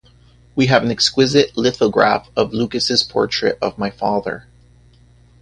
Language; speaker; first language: English; native; English